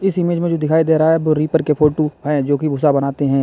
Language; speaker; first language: Hindi; native; Hindi